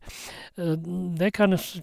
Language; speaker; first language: Norwegian; non-native, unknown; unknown